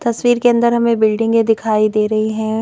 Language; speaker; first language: Hindi; native; Hindi